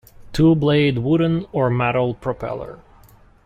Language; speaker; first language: English; non-native, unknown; Russian